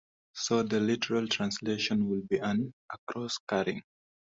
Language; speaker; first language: English; non-native, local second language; Swahili